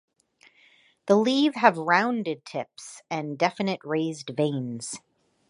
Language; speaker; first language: English; native; English